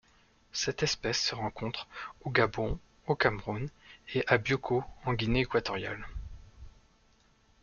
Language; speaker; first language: French; native; French